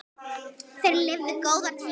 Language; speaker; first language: Icelandic; native; Icelandic